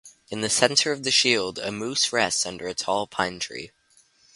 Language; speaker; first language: English; native; English